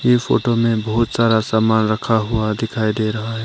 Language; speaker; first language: Hindi; early bilingual, other home language; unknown